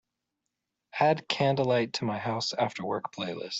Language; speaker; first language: English; native; English